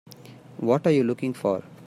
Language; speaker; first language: English; non-native, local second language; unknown